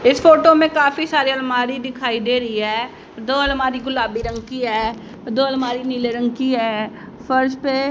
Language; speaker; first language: Hindi; native; Hindi